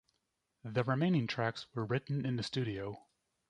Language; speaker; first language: English; native; English